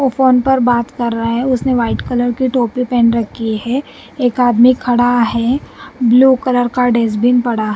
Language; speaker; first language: Hindi; non-native, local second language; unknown